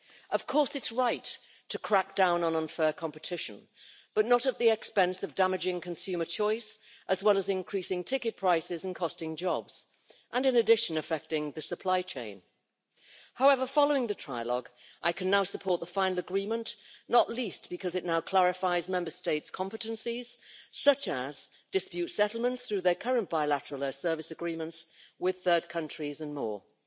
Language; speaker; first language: English; native; English